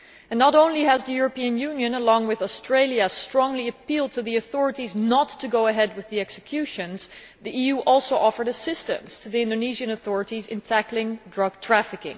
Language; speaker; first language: English; non-native, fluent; Dutch